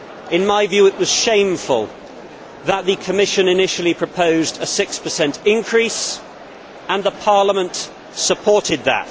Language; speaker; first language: English; native; English